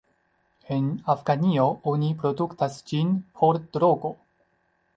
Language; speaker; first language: Esperanto; non-native, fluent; Chinese